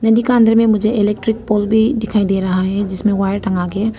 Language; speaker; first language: Hindi; non-native, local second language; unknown